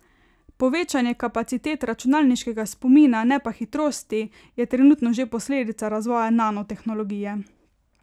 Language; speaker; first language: Slovenian; native; Slovenian